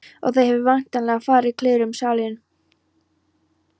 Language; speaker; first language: Icelandic; non-native, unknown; Polish